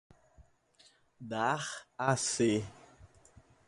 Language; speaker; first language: Portuguese; native; Portuguese